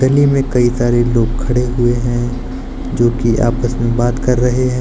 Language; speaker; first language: Hindi; native; Hindi